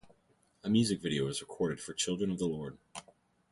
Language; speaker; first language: English; native; English